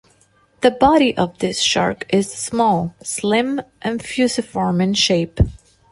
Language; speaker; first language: English; non-native, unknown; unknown